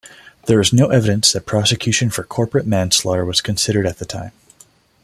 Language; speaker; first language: English; non-native, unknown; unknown